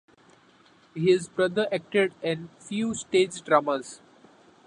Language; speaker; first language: English; non-native, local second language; Marathi